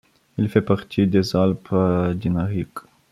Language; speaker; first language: French; non-native, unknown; Bulgarian